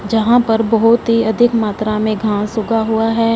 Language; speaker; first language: Hindi; non-native, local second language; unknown